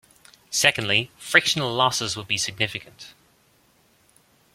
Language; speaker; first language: English; native; English